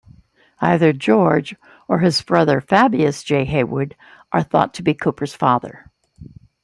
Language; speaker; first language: English; native; English